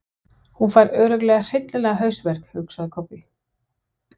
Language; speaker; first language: Icelandic; non-native, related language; Danish